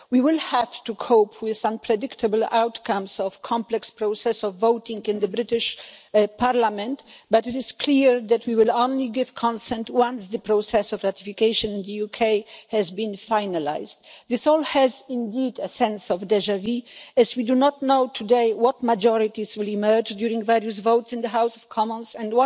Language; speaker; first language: English; non-native, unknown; Polish